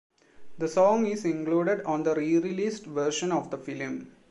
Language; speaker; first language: English; non-native, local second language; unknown